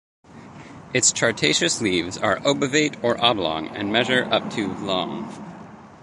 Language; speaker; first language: English; native; English